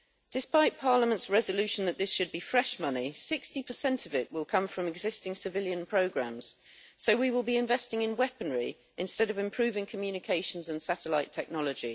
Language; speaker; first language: English; native; English